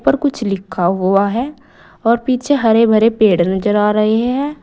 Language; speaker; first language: Hindi; native; Hindi